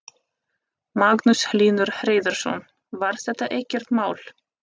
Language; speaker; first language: Icelandic; non-native, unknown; Russian